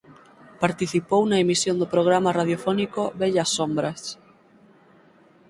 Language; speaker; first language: Galician; native; Galician